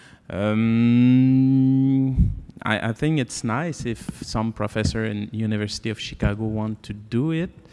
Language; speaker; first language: English; non-native, learner; French